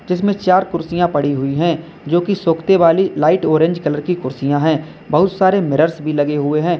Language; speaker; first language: Hindi; native; Hindi